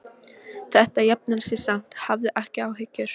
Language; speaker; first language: Icelandic; non-native, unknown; Polish